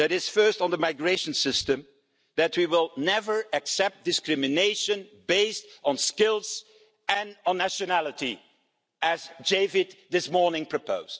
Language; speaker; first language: English; non-native, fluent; Dutch